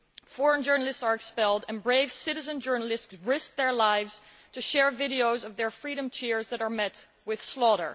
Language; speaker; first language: English; non-native, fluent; Dutch